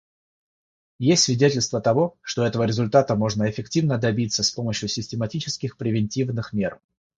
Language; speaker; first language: Russian; non-native, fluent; Georgian